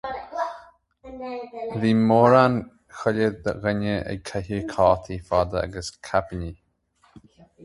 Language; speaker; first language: Irish; native; Irish